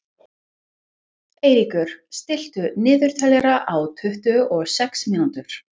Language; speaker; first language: Icelandic; non-native, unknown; English